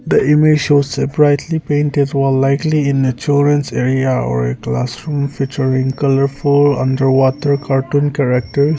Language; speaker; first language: English; non-native, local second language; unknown